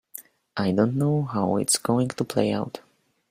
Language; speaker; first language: English; non-native, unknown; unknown